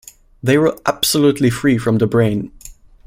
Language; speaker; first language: English; non-native, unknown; German